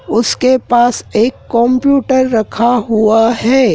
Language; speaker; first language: Hindi; native; Hindi